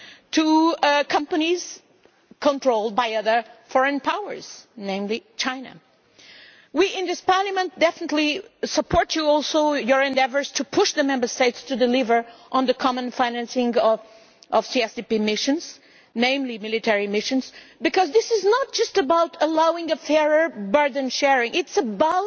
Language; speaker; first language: English; non-native, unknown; Portuguese